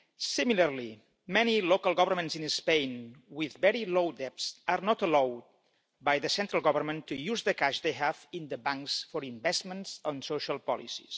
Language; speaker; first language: English; non-native, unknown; Catalan